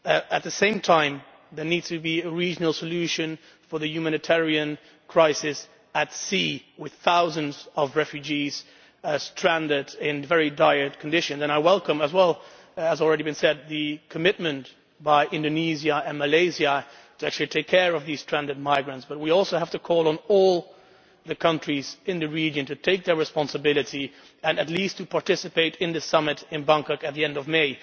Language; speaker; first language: English; non-native, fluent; Dutch